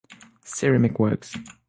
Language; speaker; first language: English; non-native, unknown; French